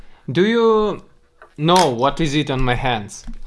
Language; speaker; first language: English; non-native, fluent; Russian